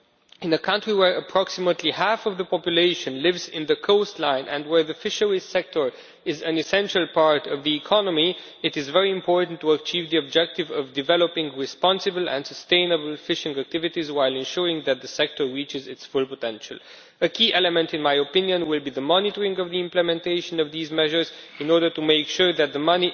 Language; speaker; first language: English; non-native, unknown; Romanian